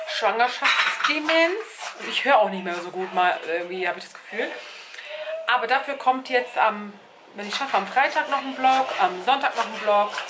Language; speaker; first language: German; early bilingual, other home language; Turkish